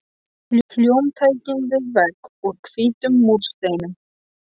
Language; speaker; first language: Icelandic; non-native, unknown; Polish